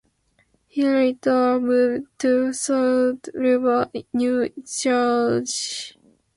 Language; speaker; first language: English; non-native, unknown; Japanese